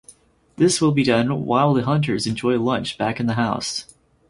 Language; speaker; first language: English; native; English